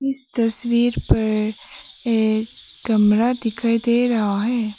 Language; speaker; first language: Hindi; non-native, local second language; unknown